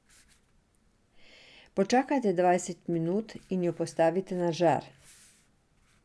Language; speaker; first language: Slovenian; non-native, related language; Serbian